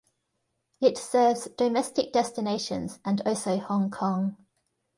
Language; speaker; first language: English; native; English